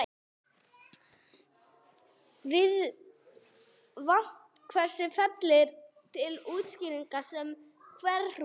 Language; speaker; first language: Icelandic; non-native, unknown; English